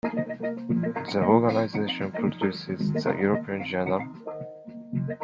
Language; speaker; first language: English; non-native, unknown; Japanese